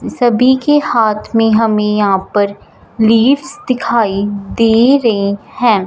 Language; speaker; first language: Hindi; non-native, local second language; Punjabi